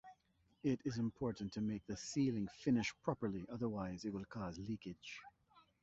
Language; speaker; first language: English; native; English